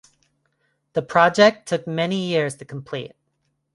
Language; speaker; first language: English; non-native, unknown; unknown